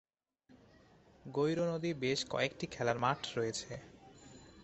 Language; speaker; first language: Bangla; non-native, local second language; Chittagonian